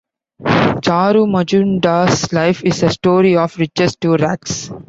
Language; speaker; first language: English; non-native, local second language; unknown